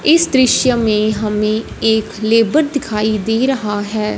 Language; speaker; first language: Hindi; non-native, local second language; Punjabi